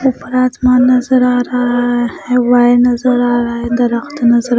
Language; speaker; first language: Hindi; non-native, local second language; Punjabi